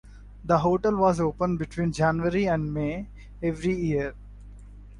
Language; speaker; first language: English; non-native, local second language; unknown